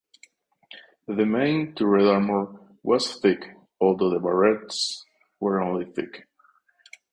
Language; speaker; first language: English; non-native, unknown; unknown